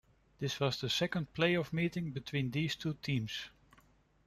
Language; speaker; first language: English; non-native, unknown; Dutch